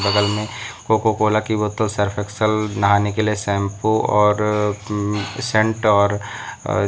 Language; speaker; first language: Hindi; native; Hindi